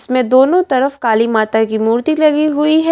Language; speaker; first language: Hindi; native; Hindi